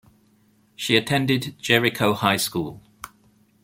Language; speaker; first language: English; native; English